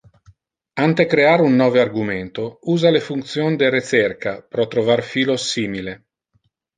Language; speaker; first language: Interlingua; non-native, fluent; Italian